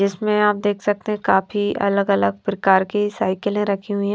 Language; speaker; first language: Hindi; non-native, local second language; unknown